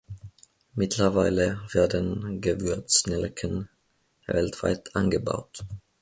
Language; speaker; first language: German; non-native, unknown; Finnish